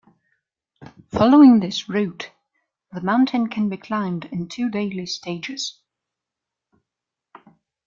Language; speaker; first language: English; non-native, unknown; German